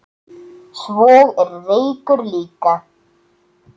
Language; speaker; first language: Icelandic; native; Icelandic